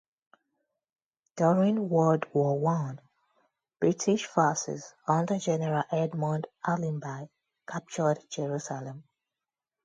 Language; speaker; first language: English; non-native, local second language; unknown